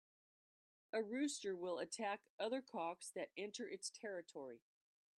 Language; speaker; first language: English; native; English